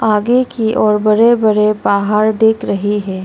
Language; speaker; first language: Hindi; non-native, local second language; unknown